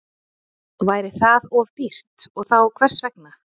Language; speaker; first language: Icelandic; native; Icelandic